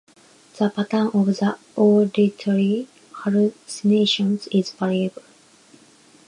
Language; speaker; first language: English; non-native, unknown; Japanese